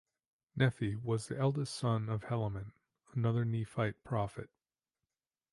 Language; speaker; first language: English; native; English